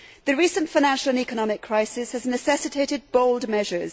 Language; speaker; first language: English; native; English